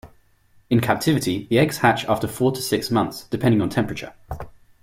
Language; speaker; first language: English; non-native, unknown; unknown